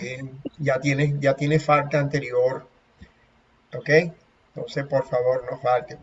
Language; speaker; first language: Spanish; native; Spanish